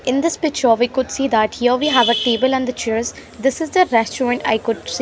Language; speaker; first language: English; non-native, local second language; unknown